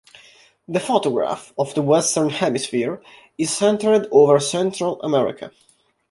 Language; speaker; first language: English; non-native, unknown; Italian